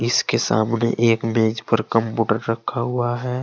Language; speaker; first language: Hindi; native; Hindi